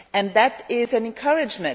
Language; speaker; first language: English; non-native, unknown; German